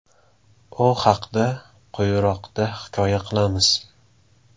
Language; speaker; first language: Uzbek; native; Uzbek